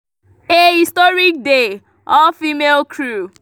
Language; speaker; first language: English; non-native, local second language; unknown